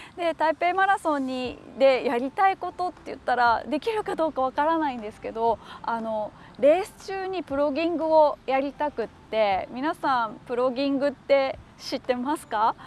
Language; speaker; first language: Japanese; native; Japanese